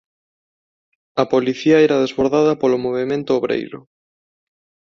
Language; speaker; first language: Galician; non-native, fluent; Spanish